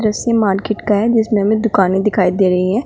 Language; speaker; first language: Hindi; native; Hindi